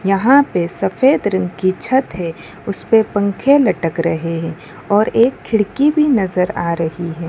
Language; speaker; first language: Hindi; non-native, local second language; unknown